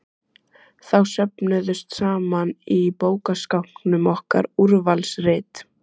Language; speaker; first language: Icelandic; native; Icelandic